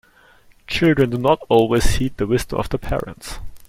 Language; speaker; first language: English; non-native, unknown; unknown